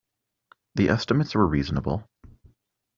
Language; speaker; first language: English; native; English